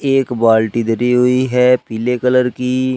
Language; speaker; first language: Hindi; native; Hindi